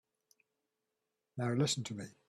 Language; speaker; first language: English; native; English